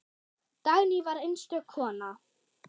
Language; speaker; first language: Icelandic; non-native, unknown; German